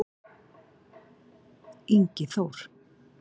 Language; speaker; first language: Icelandic; native; Icelandic